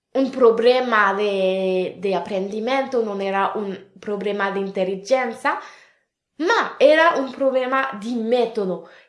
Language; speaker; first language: Italian; non-native, related language; French